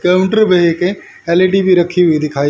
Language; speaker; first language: Hindi; native; Hindi